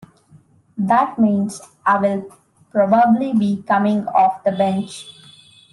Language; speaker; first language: English; non-native, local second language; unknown